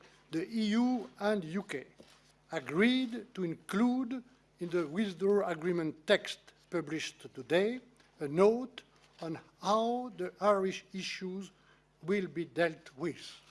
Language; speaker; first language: English; non-native, fluent; French